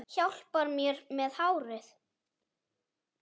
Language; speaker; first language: Icelandic; native; Icelandic